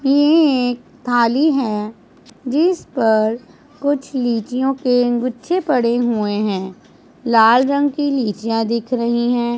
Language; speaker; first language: Hindi; non-native, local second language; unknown